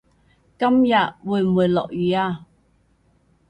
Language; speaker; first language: Cantonese; native; Cantonese